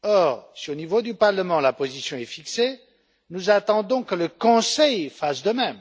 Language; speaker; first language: French; non-native, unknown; Romanian